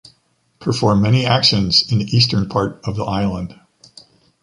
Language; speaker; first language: English; native; English